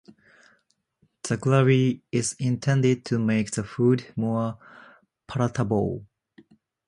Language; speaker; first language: English; non-native, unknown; Japanese